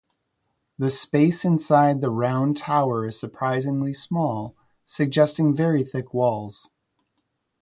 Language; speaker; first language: English; native; English